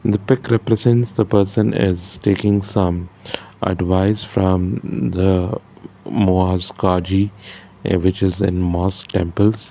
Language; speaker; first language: English; non-native, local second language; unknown